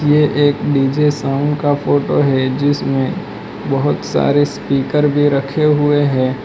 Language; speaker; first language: Hindi; non-native, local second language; Gujarati